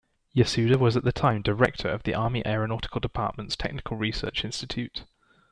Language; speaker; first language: English; native; English